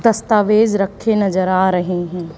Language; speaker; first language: Hindi; native; Hindi